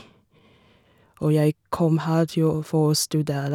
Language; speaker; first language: Norwegian; non-native, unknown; Chinese